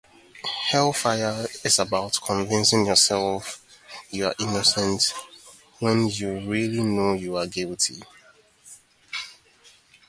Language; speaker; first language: English; non-native, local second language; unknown